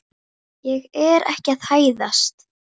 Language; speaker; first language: Icelandic; native; Icelandic